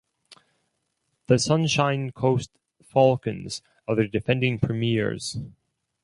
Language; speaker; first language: English; non-native, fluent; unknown